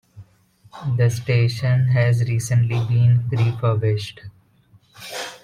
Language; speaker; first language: English; non-native, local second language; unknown